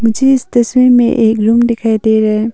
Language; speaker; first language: Hindi; early bilingual, other home language; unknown